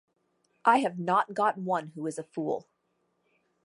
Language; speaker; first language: English; native; English